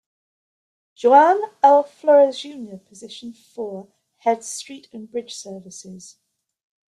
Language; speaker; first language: English; native; English